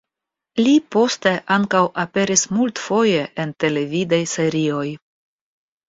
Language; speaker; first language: Esperanto; non-native, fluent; Russian